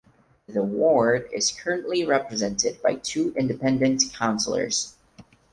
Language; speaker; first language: English; non-native, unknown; Portuguese